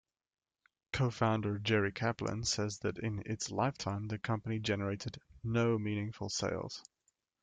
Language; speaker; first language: English; native; English